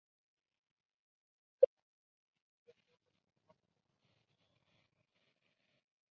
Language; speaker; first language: English; non-native, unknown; Spanish